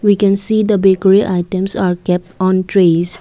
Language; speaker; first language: English; non-native, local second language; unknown